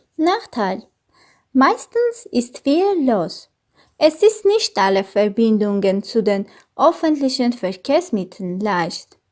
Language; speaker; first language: German; non-native, learner; Armenian